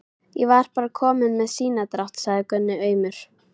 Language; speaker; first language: Icelandic; native; Icelandic